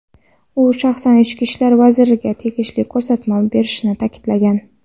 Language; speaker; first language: Uzbek; non-native, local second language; Kara-Kalpak